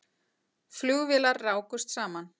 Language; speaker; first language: Icelandic; native; Icelandic